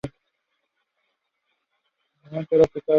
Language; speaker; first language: English; non-native, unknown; Spanish